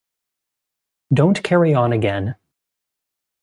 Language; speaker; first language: English; native; English